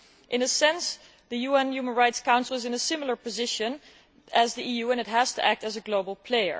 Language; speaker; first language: English; non-native, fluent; Dutch